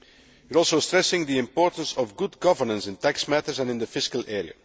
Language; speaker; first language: English; non-native, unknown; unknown